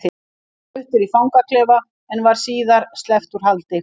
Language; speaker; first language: Icelandic; native; Icelandic